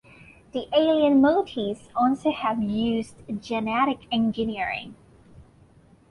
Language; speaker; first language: English; non-native, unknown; Thai